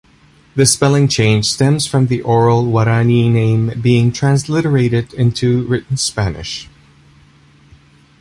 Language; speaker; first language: English; native; English